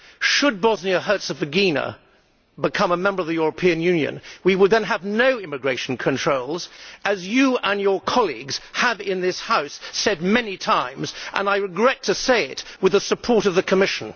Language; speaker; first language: English; native; English